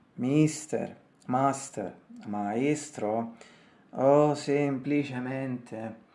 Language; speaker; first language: English; non-native, learner; Italian